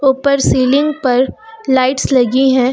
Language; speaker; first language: Hindi; native; Hindi